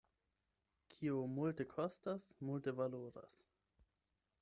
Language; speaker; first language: Esperanto; non-native, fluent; German